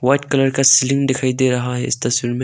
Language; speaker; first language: Hindi; non-native, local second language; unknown